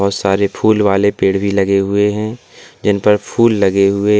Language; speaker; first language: Hindi; native; Hindi